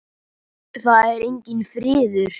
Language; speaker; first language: Icelandic; native; Icelandic